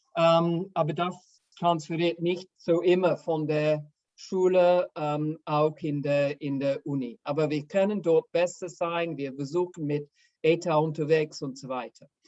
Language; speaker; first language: German; non-native, fluent; English